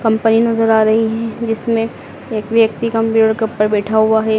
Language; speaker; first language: Hindi; native; Hindi